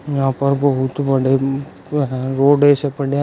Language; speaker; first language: Hindi; native; Hindi